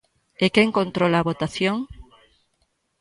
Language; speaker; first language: Galician; native; Galician